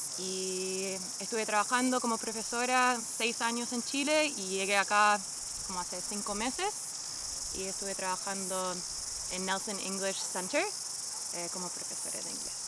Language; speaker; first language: Spanish; non-native, fluent; English